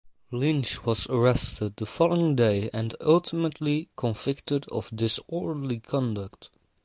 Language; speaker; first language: English; non-native, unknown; Dutch